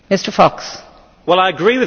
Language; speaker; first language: English; native; English